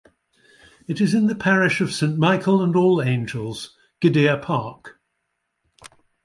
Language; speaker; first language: English; native; English